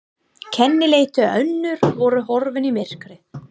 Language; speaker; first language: Icelandic; non-native, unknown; English